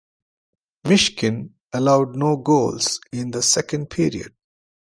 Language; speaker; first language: English; non-native, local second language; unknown